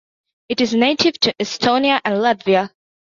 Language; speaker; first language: English; non-native, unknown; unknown